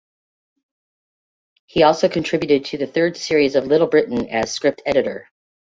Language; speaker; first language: English; native; English